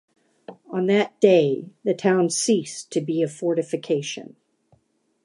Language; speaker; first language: English; native; English